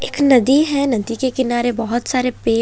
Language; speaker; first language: Hindi; native; Hindi